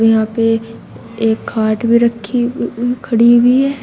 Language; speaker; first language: Hindi; native; Hindi